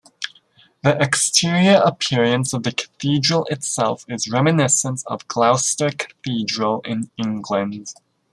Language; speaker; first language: English; native; English